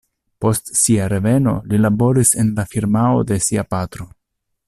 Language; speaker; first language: Esperanto; non-native, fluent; Italian